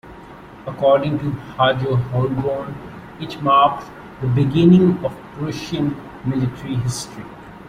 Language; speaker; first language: English; non-native, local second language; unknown